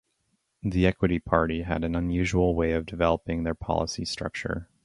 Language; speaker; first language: English; native; English